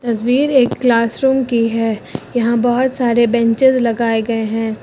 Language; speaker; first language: Hindi; native; Hindi